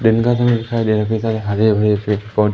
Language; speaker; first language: Hindi; native; Hindi